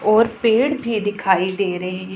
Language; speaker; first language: Hindi; non-native, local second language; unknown